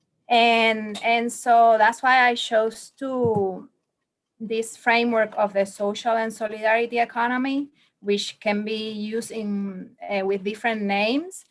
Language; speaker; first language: English; non-native, learner; Spanish